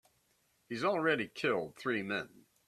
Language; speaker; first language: English; native; English